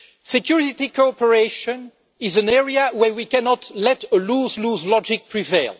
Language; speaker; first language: English; non-native, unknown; French